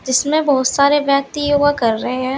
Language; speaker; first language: Hindi; native; Hindi